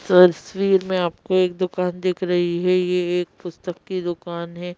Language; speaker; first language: Hindi; native; Hindi